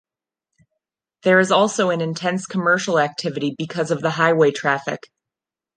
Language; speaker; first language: English; non-native, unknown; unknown